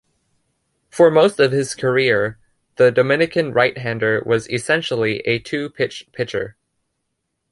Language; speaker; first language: English; native; English